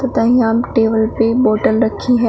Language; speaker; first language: Hindi; native; Hindi